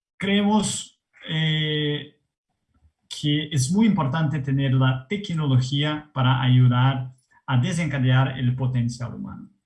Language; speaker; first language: Spanish; non-native, related language; Portuguese